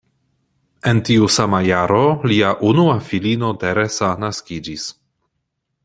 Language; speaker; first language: Esperanto; non-native, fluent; Polish